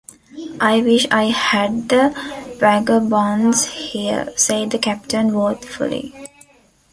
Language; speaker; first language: English; non-native, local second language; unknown